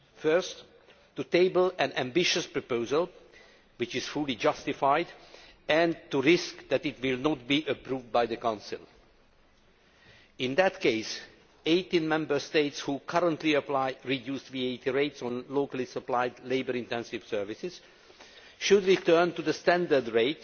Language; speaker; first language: English; non-native, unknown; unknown